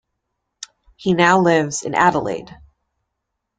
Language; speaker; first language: English; native; English